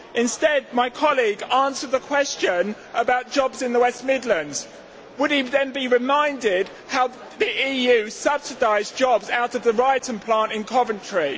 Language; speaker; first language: English; native; English